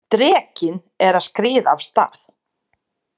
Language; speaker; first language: Icelandic; non-native, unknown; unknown